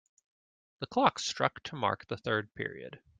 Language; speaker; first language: English; native; English